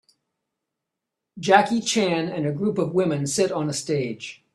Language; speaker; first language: English; native; English